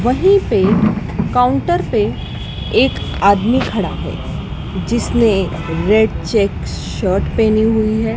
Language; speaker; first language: Hindi; native; Hindi